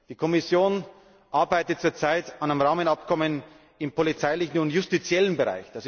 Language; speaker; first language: German; native; German